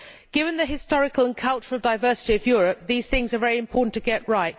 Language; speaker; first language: English; native; English